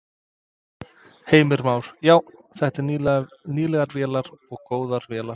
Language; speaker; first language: Icelandic; non-native, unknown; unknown